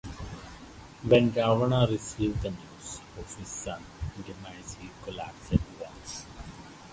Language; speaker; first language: English; non-native, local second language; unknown